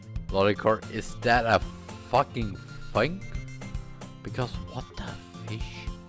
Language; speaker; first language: English; non-native, fluent; German